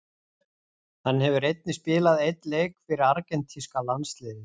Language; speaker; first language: Icelandic; native; Icelandic